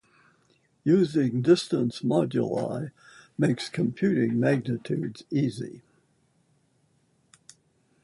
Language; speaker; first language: English; native; English